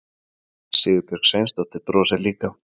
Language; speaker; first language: Icelandic; native; Icelandic